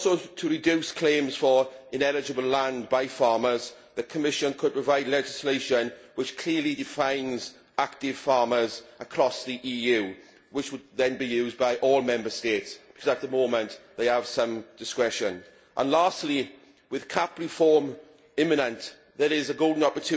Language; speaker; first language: English; native; English